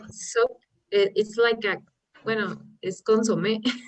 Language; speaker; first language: English; non-native, learner; Spanish